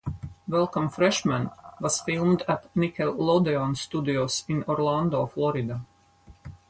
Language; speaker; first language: English; non-native, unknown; Latvian